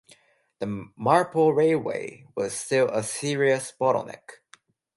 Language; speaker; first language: English; non-native, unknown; Japanese